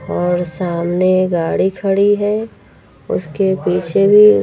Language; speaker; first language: Hindi; native; Hindi